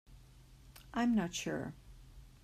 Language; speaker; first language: English; native; English